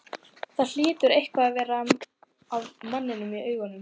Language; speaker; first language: Icelandic; native; Icelandic